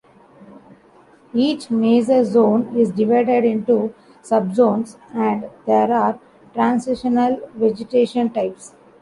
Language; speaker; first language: English; non-native, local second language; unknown